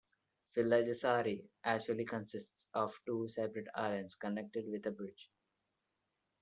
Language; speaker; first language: English; non-native, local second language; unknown